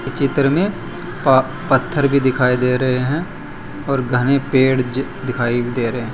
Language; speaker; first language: Hindi; non-native, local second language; Gujarati